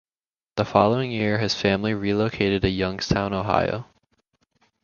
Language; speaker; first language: English; native; English